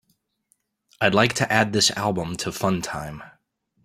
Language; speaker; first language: English; native; English